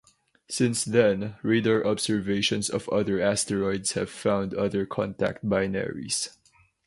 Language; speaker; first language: English; non-native, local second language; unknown